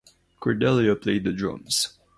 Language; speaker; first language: English; non-native, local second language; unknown